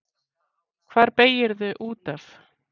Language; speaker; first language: Icelandic; native; Icelandic